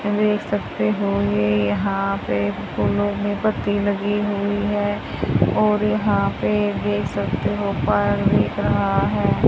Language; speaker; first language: Hindi; native; Hindi